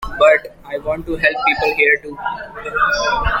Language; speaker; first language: English; non-native, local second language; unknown